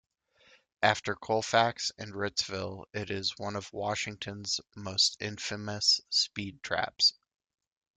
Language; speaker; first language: English; native; English